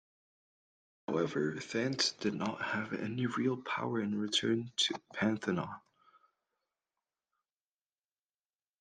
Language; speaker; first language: English; native; English